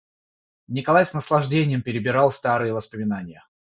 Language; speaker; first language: Russian; non-native, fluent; Georgian